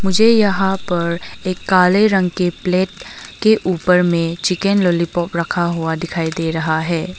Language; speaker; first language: Hindi; non-native, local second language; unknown